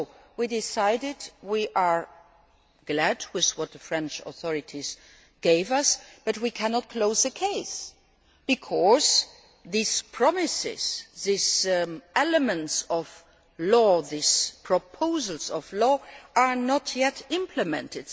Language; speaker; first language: English; non-native, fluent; Luxembourgish